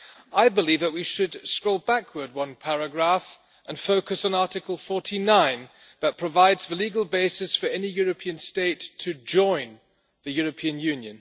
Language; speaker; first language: English; non-native, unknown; German